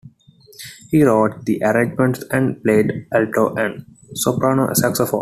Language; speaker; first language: English; non-native, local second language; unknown